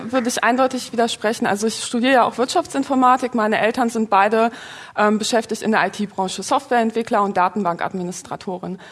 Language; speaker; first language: German; early bilingual, other home language; Polish